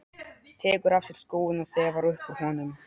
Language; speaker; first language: Icelandic; non-native, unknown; Polish